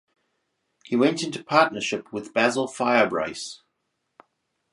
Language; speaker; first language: English; native; English